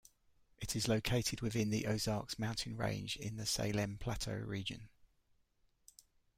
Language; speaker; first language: English; native; English